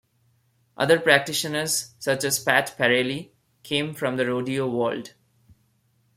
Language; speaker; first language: English; non-native, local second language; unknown